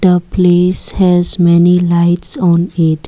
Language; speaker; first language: English; non-native, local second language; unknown